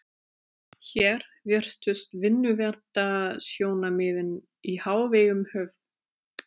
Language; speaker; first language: Icelandic; non-native, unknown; German